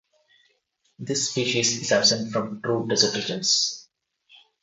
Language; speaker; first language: English; non-native, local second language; Telugu